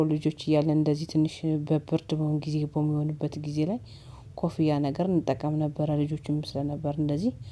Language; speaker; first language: Amharic; native; Amharic